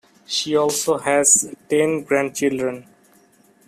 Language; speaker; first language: English; non-native, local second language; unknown